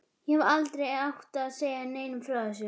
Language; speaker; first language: Icelandic; native; Icelandic